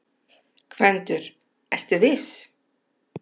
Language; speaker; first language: Icelandic; native; Icelandic